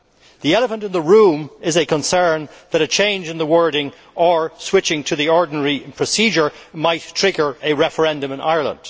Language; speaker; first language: English; native; English